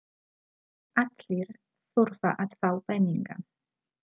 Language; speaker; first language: Icelandic; non-native, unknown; Polish